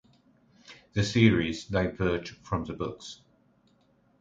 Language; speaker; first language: English; non-native, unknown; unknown